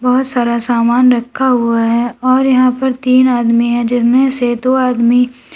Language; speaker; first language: Hindi; native; Hindi